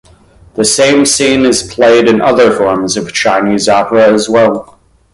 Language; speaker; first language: English; native; English